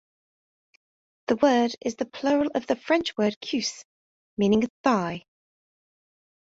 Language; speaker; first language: English; native; English